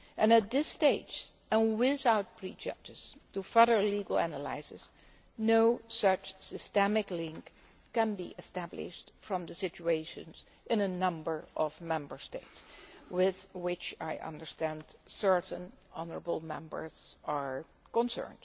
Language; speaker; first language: English; non-native, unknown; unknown